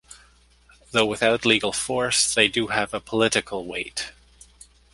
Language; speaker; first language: English; native; English